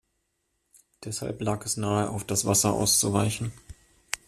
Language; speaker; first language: German; native; German